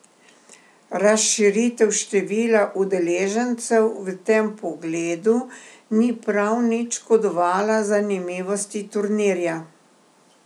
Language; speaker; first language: Slovenian; native; Slovenian